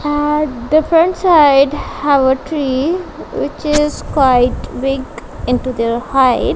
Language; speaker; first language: English; non-native, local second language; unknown